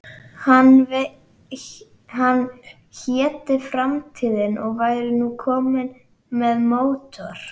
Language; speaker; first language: Icelandic; native; Icelandic